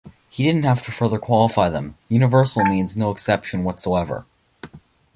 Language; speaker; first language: English; native; English